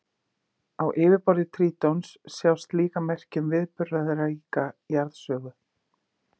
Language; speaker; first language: Icelandic; native; Icelandic